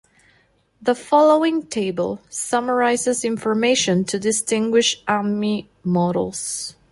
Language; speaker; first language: English; non-native, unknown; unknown